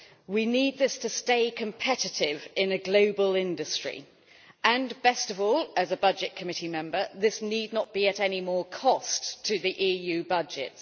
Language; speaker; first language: English; native; English